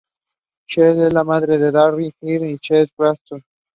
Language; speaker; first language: English; non-native, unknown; Spanish